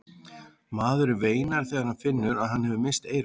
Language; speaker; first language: Icelandic; native; Icelandic